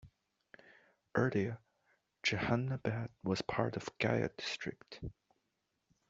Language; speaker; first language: English; non-native, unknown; Chinese